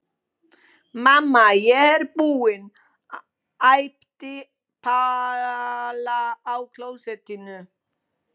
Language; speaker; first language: Icelandic; non-native, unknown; Polish